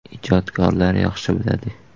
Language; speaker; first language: Uzbek; native; Uzbek